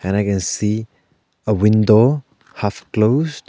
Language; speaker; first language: English; non-native, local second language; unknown